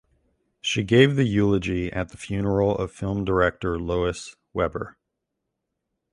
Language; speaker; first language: English; native; English